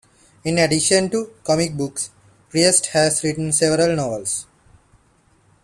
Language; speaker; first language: English; non-native, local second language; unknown